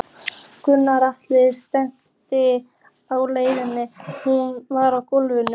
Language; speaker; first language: Icelandic; native; Icelandic